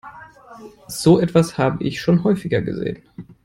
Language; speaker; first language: English; non-native, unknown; German